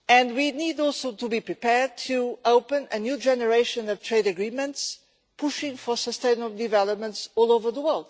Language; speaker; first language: English; non-native, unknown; Portuguese